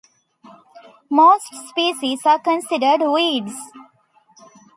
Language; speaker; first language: English; non-native, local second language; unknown